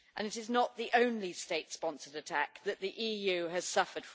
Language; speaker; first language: English; native; English